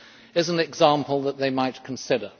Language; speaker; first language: English; native; English